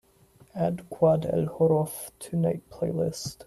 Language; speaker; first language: English; native; English